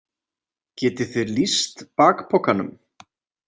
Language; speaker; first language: Icelandic; native; Icelandic